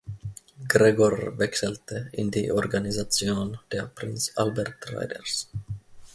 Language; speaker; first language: German; non-native, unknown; Finnish